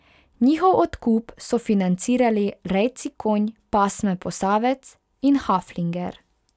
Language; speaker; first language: Slovenian; non-native, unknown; Hungarian